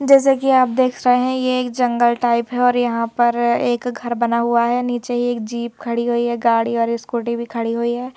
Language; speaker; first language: Hindi; native; Hindi